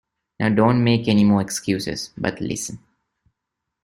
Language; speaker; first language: English; non-native, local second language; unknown